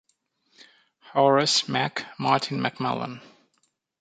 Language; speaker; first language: English; native; English